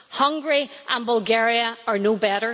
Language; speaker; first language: English; native; English